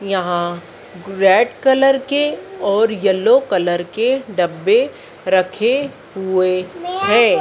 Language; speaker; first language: Hindi; native; Hindi